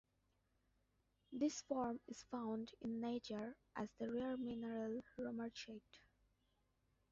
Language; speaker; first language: English; non-native, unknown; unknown